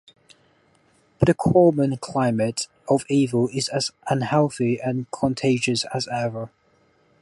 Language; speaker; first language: English; non-native, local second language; Cantonese